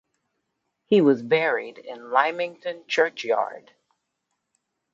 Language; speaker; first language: English; native; English